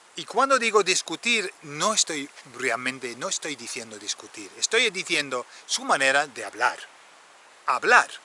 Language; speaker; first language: Spanish; non-native, fluent; English